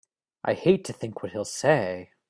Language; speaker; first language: English; native; English